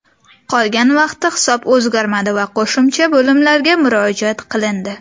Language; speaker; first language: Uzbek; native; Uzbek